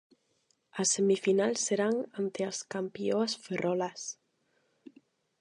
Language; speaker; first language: Galician; non-native, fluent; Spanish